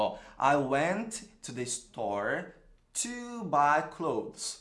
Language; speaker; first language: English; non-native, fluent; Portuguese